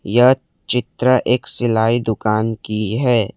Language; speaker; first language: Hindi; non-native, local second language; Assamese